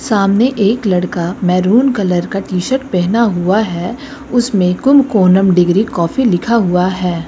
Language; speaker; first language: Hindi; native; Hindi